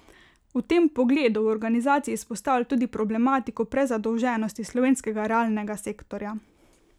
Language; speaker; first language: Slovenian; native; Slovenian